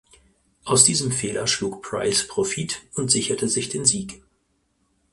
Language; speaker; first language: German; native; German